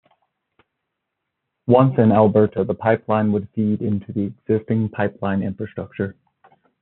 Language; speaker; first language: English; native; English